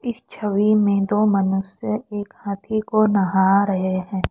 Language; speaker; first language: Hindi; non-native, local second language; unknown